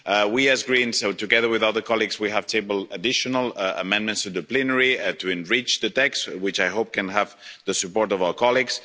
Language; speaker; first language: English; non-native, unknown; Spanish